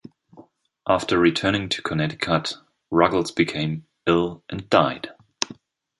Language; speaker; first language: English; non-native, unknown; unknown